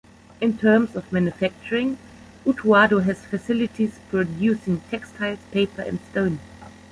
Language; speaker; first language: English; non-native, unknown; German